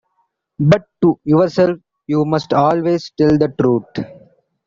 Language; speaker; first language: English; non-native, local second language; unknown